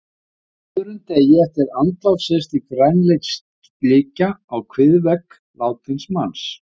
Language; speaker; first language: Icelandic; native; Icelandic